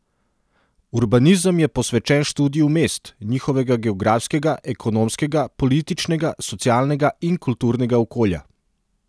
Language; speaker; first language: Slovenian; non-native, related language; Serbian